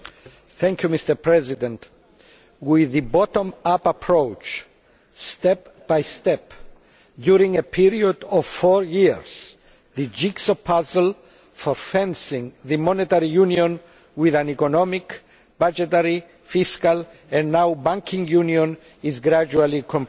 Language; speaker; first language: English; non-native, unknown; Greek